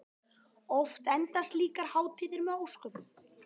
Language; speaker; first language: Icelandic; native; Icelandic